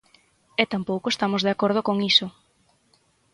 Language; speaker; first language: Galician; native; Galician